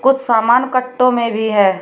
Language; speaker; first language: Hindi; native; Hindi